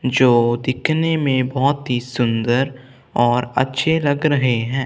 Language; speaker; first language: Hindi; non-native, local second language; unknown